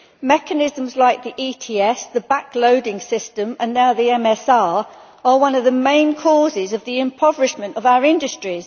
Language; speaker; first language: English; native; English